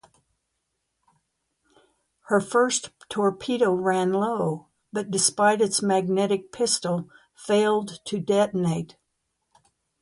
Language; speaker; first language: English; native; English